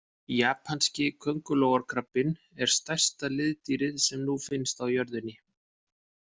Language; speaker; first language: Icelandic; native; Icelandic